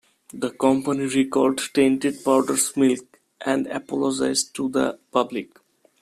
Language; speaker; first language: English; non-native, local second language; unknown